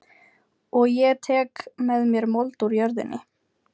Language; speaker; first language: Icelandic; non-native, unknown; Ukrainian